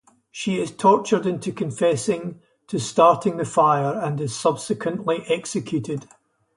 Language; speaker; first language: English; native; English